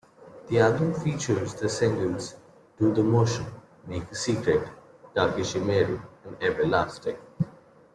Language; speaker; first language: English; non-native, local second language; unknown